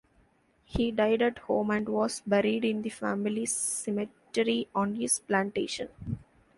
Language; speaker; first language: English; non-native, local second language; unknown